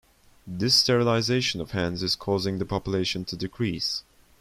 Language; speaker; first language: English; non-native, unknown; Turkish